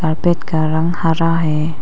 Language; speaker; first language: Hindi; non-native, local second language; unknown